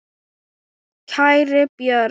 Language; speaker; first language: Icelandic; non-native, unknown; Thai